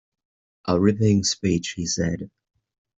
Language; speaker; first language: English; native; English